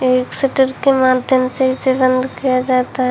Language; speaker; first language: Hindi; native; Hindi